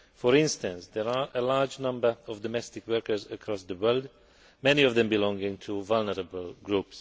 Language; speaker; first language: English; non-native, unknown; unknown